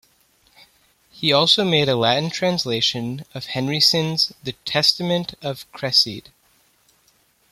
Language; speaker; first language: English; native; English